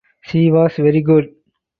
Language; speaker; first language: English; non-native, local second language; Tamil